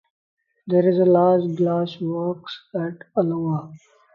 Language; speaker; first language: English; non-native, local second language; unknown